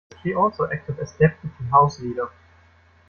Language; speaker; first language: English; non-native, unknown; German